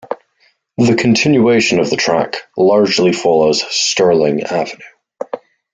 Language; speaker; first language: English; native; English